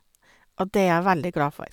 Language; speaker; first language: Norwegian; non-native, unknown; English